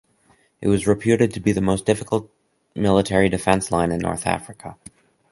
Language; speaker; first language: English; native; English